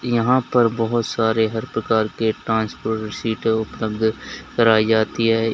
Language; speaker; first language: Hindi; native; Hindi